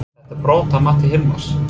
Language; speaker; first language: Icelandic; non-native, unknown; English